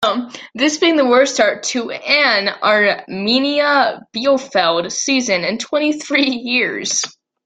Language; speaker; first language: English; native; English